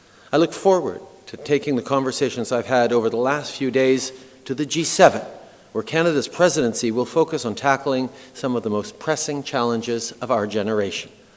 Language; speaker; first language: English; early bilingual, other home language; French